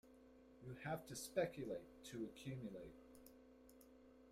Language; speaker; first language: English; native; English